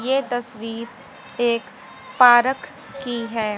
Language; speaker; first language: Hindi; native; Hindi